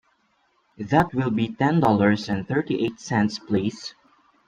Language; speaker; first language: English; non-native, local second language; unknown